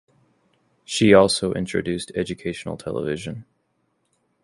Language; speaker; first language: English; native; English